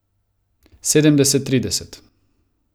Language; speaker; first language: Slovenian; non-native, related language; Croatian